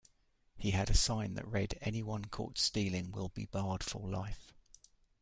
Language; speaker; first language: English; native; English